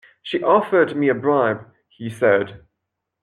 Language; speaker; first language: English; non-native, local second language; French